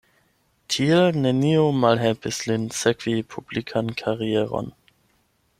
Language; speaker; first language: Esperanto; non-native, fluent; German